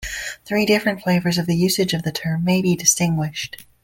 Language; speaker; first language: English; native; English